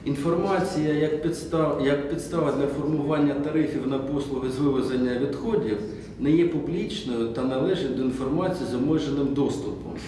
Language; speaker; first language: Ukrainian; non-native, local second language; Russian